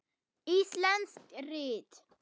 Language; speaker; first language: Icelandic; non-native, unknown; German